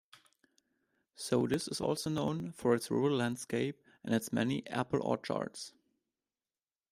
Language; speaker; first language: English; non-native, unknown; German